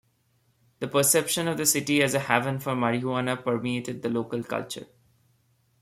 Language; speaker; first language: English; non-native, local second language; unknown